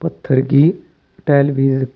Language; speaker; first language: Hindi; native; Hindi